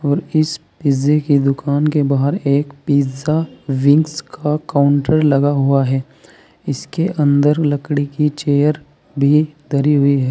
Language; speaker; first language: Hindi; native; Hindi